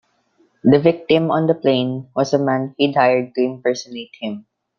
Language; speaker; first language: English; non-native, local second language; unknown